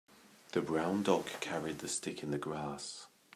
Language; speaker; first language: English; native; English